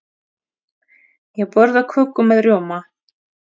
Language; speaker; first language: Icelandic; non-native, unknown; Russian